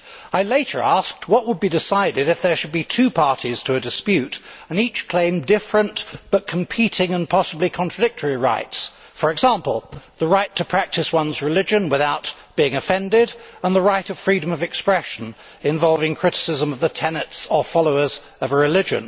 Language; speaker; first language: English; native; English